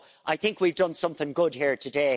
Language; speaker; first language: English; native; English